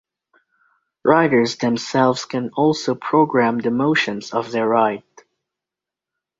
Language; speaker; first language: English; native; English